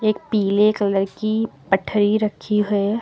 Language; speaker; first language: Hindi; native; Hindi